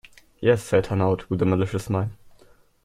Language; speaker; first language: English; non-native, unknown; German